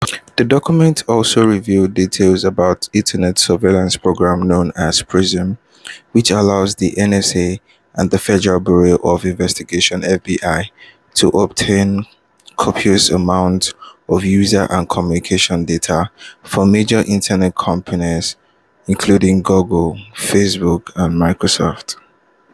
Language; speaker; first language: English; non-native, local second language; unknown